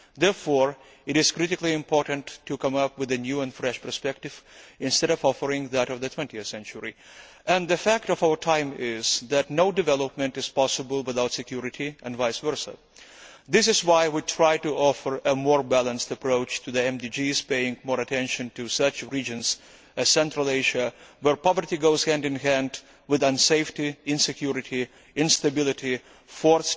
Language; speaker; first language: English; non-native, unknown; Lithuanian